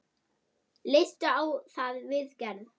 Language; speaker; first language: Icelandic; non-native, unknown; German